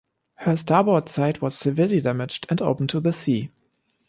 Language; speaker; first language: English; non-native, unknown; German